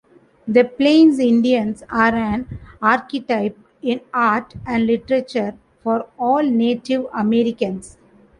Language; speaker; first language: English; non-native, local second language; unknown